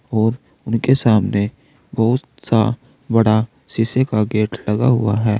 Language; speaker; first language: Hindi; native; Hindi